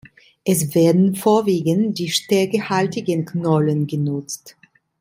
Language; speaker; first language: German; non-native, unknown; Italian